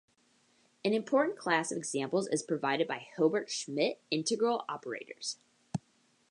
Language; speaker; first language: English; native; English